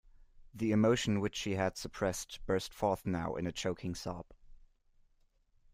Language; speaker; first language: English; non-native, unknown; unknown